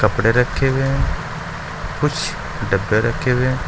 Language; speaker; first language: Hindi; native; Hindi